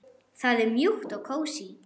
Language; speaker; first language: Icelandic; non-native, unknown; German